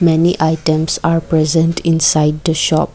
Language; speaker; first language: English; non-native, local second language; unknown